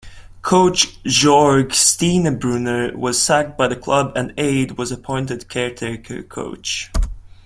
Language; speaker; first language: English; non-native, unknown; Latvian